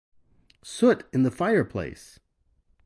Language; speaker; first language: English; native; English